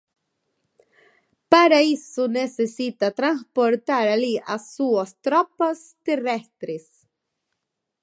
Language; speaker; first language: Galician; native; Galician